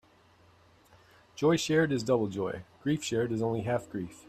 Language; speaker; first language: English; native; English